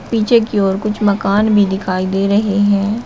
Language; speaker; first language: Hindi; native; Hindi